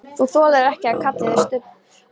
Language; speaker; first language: Icelandic; non-native, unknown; Polish